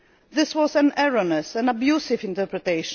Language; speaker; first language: English; non-native, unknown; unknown